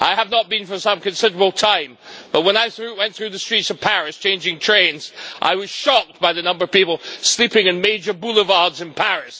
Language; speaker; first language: English; native; English